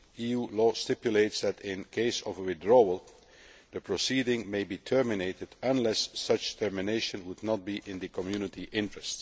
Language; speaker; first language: English; non-native, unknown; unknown